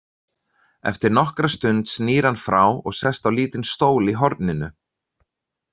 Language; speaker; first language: Icelandic; native; Icelandic